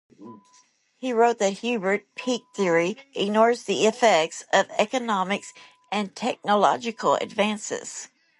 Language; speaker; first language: English; native; English